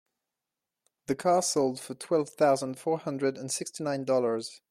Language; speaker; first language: English; non-native, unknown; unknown